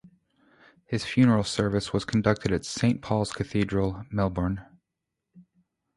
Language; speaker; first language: English; native; English